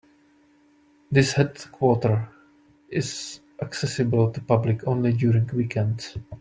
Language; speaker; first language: English; non-native, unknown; Czech